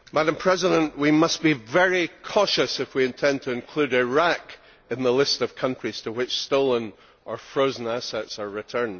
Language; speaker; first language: English; native; English